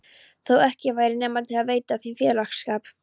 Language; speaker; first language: Icelandic; non-native, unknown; Polish